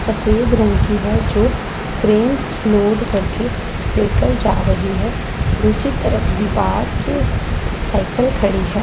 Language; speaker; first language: Hindi; non-native, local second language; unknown